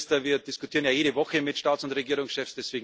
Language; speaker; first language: German; native; German